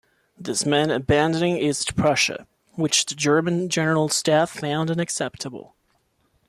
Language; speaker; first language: English; non-native, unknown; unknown